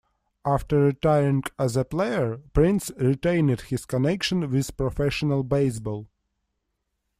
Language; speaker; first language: English; non-native, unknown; Russian